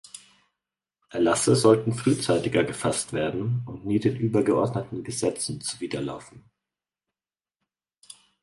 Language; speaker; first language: German; native; German